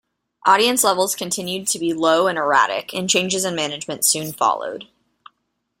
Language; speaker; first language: English; native; English